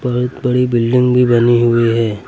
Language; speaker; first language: Hindi; native; Hindi